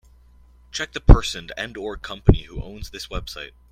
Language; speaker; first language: English; native; English